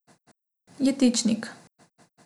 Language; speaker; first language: Slovenian; non-native, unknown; Macedonian